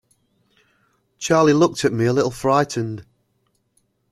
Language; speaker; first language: English; native; English